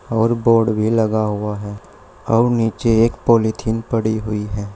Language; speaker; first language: Hindi; native; Hindi